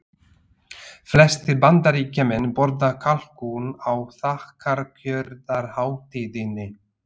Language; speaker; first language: Icelandic; non-native, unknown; Slovak